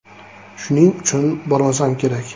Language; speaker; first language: Uzbek; native; Uzbek